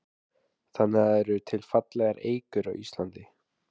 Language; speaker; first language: Icelandic; native; Icelandic